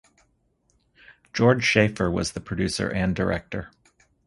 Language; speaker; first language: English; native; English